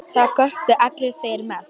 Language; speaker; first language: Icelandic; non-native, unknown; Polish